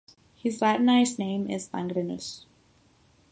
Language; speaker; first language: English; non-native, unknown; Catalan